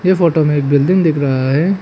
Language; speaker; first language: Hindi; non-native, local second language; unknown